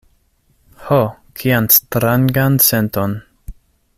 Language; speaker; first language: Esperanto; non-native, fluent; English